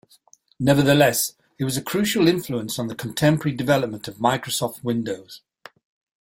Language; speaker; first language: English; native; English